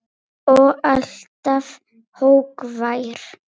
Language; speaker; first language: Icelandic; non-native, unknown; Polish